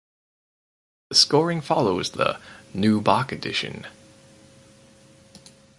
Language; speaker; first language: English; native; English